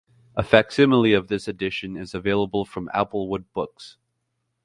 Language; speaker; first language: English; native; English